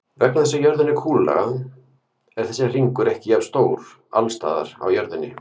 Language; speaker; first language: Icelandic; native; Icelandic